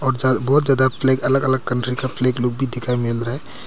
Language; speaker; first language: Hindi; non-native, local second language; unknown